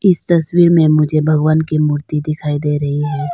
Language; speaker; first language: Hindi; non-native, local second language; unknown